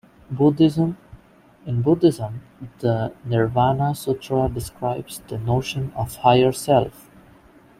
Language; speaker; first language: English; non-native, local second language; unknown